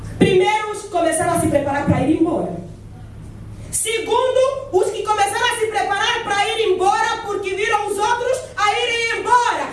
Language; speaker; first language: Portuguese; native; Portuguese